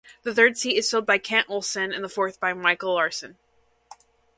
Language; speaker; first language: English; native; English